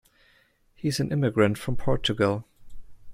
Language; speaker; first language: English; non-native, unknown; German